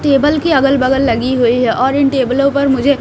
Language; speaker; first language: Hindi; native; Hindi